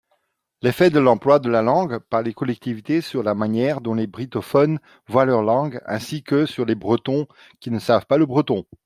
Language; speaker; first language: French; non-native, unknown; Dutch